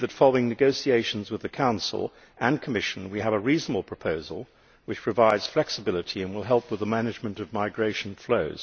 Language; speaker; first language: English; native; English